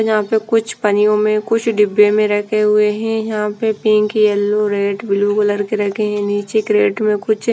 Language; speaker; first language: Hindi; non-native, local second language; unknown